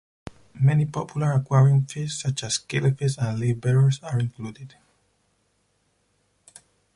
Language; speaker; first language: English; non-native, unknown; Spanish